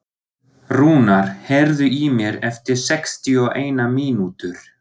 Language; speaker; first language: Icelandic; non-native, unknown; German